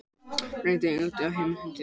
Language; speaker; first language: Icelandic; native; Icelandic